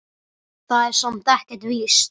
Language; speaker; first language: Icelandic; native; Icelandic